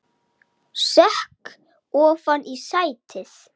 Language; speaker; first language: Icelandic; native; Icelandic